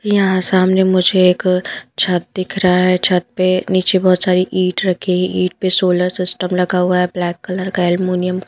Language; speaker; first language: Hindi; non-native, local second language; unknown